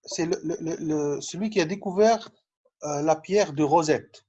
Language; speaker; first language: French; non-native, fluent; Arabic